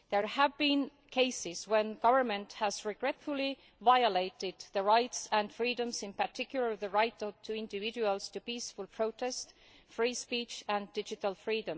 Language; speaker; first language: English; non-native, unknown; Estonian